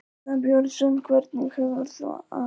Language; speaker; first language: Icelandic; non-native, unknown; Polish